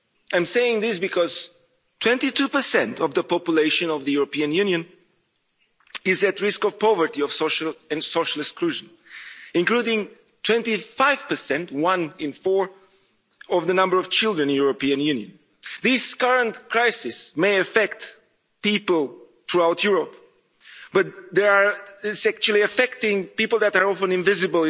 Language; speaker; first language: English; non-native, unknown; Romanian